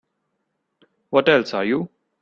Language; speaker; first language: English; non-native, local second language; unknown